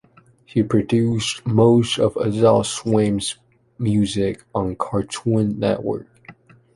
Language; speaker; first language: English; non-native, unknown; Chinese